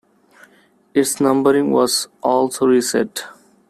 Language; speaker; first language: English; non-native, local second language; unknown